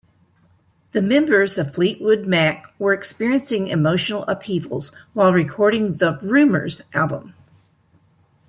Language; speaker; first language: English; native; English